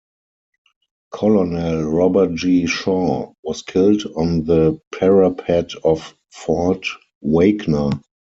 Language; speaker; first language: English; non-native, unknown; German